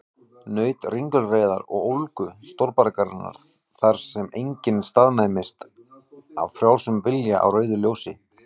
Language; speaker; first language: Icelandic; native; Icelandic